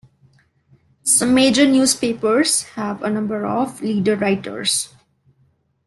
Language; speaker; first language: English; non-native, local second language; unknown